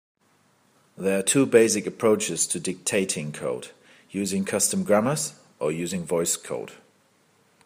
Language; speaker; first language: English; native; English